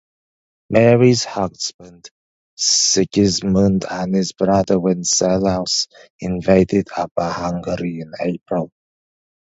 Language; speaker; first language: English; native; English